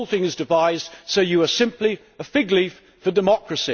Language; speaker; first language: English; native; English